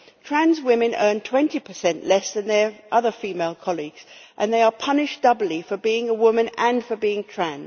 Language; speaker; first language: English; native; English